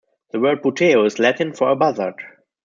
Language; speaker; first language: English; non-native, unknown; German